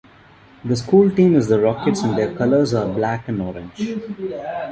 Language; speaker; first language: English; non-native, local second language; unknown